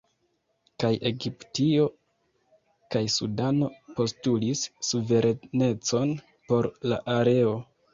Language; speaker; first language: Esperanto; non-native, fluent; Kinyarwanda